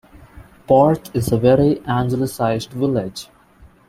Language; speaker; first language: English; non-native, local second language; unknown